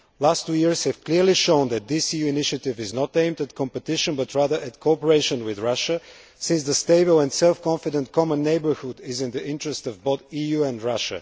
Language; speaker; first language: English; non-native, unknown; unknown